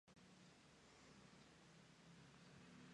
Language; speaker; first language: English; native; English